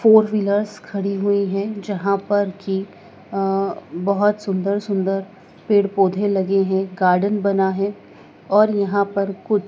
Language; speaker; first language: Hindi; native; Hindi